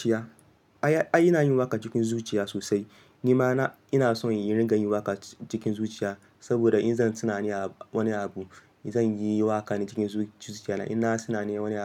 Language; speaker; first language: Hausa; non-native, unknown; Yoruba